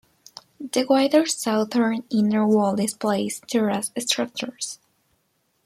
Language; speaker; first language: English; non-native, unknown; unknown